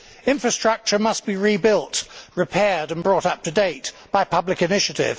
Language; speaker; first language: English; native; English